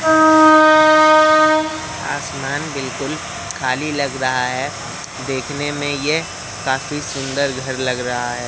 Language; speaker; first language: Hindi; native; Hindi